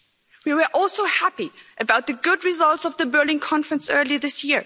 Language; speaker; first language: English; non-native, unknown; German